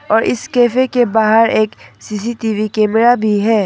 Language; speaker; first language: Hindi; non-native, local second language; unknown